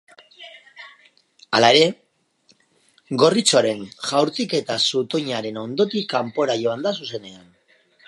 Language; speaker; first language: Basque; non-native, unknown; Spanish